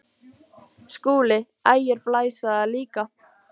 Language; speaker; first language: Icelandic; native; Icelandic